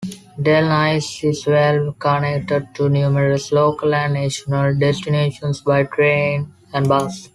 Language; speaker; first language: English; non-native, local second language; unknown